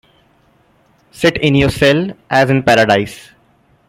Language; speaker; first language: English; non-native, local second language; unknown